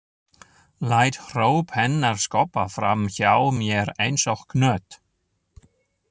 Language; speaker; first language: Icelandic; non-native, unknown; German